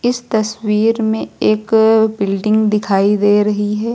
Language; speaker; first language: Hindi; native; Hindi